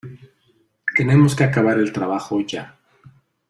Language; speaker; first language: Spanish; native; Spanish